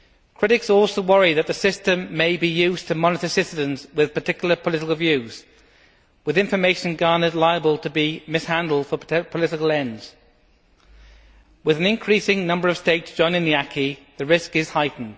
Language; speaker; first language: English; native; English